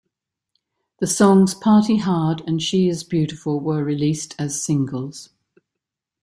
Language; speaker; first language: English; native; English